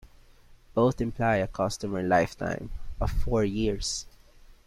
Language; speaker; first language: English; non-native, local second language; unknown